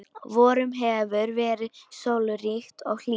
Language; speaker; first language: Icelandic; non-native, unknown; Polish